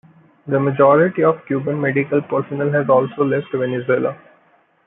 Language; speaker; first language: English; non-native, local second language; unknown